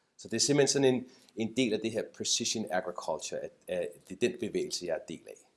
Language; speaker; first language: Danish; native; Danish